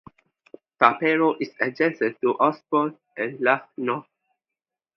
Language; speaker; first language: English; non-native, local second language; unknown